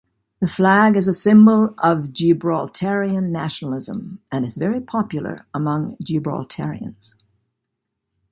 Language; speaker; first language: English; native; English